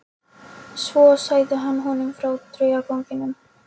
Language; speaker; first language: Icelandic; non-native, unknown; Polish